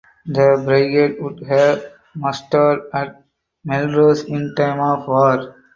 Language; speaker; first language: English; non-native, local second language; Tamil